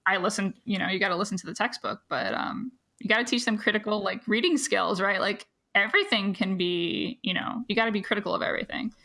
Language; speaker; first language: English; native; English